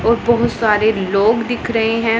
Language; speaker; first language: Hindi; non-native, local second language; Punjabi